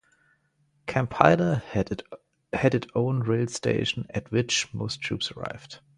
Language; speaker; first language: English; non-native, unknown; German